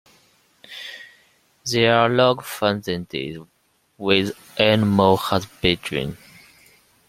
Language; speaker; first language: English; non-native, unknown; Chinese